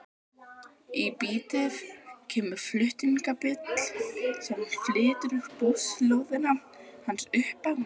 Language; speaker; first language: Icelandic; native; Icelandic